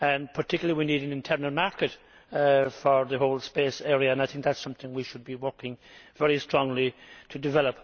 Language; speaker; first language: English; native; English